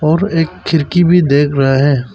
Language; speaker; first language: Hindi; early bilingual, other home language; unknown